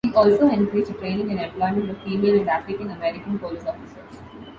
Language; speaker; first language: English; non-native, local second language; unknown